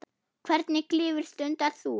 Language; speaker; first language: Icelandic; non-native, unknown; German